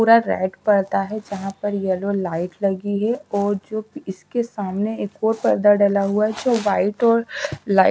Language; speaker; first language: Hindi; native; Hindi